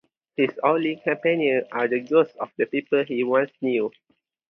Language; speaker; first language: English; non-native, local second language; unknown